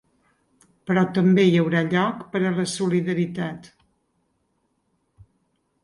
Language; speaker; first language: Catalan; native; Catalan